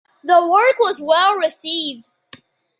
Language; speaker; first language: English; non-native, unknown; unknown